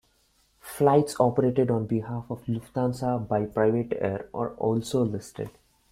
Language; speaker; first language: English; non-native, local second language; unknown